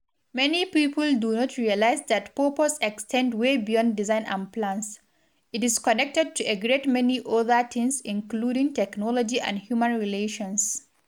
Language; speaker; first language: English; non-native, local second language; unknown